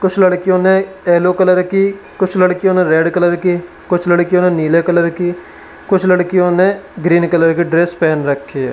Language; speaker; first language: Hindi; native; Hindi